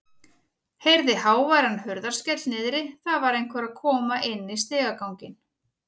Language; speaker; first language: Icelandic; native; Icelandic